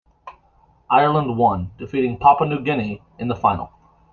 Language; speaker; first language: English; native; English